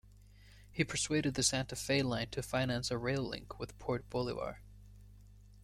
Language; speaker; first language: English; native; English